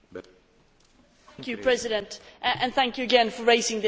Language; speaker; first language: English; non-native, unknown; Swedish